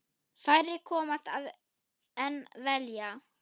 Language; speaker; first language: Icelandic; non-native, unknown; German